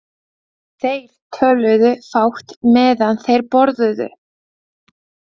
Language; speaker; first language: Icelandic; non-native, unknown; Latvian